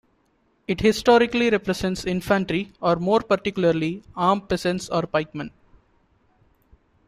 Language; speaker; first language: English; non-native, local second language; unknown